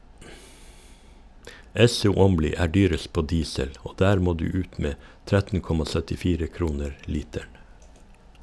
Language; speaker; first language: Norwegian; native; Norwegian